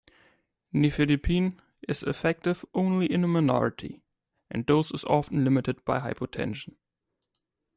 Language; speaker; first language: English; non-native, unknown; German